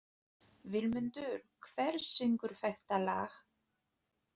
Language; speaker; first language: Icelandic; non-native, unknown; Polish